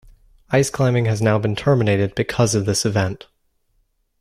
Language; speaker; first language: English; native; English